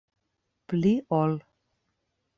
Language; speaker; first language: Esperanto; non-native, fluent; Russian